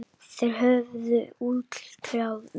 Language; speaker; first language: Icelandic; native; Icelandic